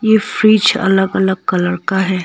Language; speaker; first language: Hindi; non-native, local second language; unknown